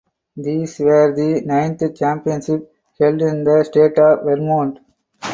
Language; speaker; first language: English; non-native, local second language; Tamil